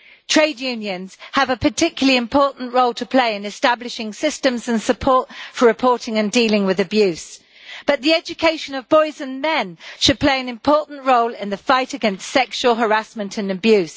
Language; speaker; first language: English; native; English